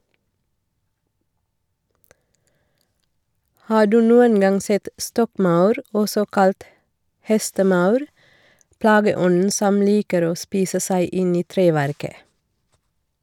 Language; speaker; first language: Norwegian; non-native, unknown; Sinhala